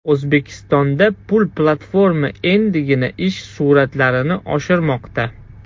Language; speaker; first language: Uzbek; non-native, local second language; Russian